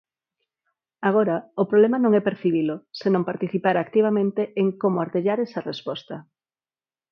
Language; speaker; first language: Galician; non-native, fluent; Spanish